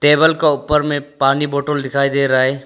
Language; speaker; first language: Hindi; non-native, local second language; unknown